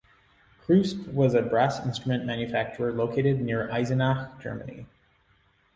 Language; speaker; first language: English; native; English